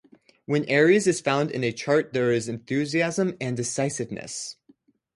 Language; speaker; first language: English; native; English